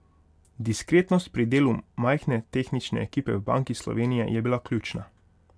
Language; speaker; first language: Slovenian; non-native, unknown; Hungarian